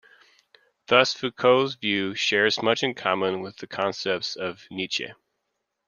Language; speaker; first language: English; native; English